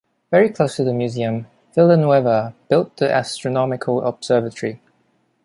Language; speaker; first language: English; non-native, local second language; Cantonese